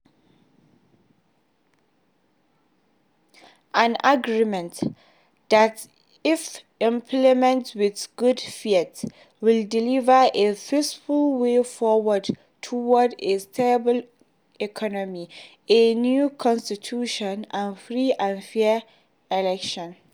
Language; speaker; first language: English; non-native, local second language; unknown